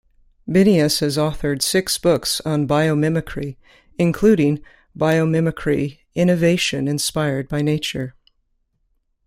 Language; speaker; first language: English; native; English